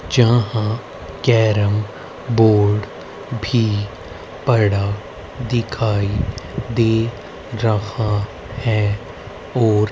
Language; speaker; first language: Hindi; native; Hindi